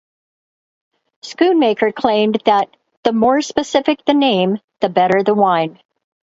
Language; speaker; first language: English; native; English